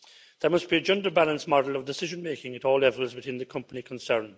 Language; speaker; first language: English; native; English